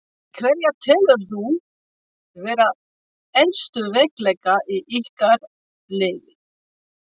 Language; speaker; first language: Icelandic; non-native, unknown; French